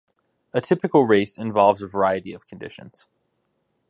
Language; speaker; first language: English; native; English